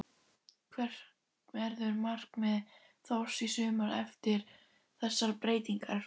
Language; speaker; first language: Icelandic; native; Icelandic